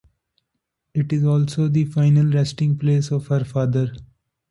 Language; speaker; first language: English; non-native, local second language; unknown